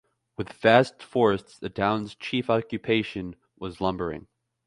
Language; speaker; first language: English; native; English